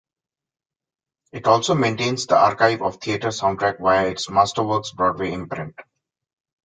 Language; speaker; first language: English; non-native, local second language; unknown